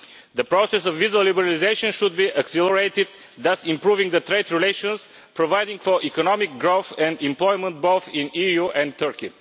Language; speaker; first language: English; non-native, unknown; Bulgarian